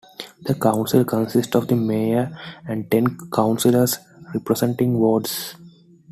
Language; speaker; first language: English; non-native, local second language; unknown